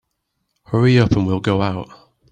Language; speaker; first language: English; native; English